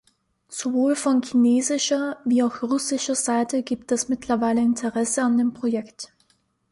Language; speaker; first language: German; native; German